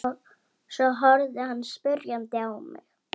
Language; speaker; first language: Icelandic; native; Icelandic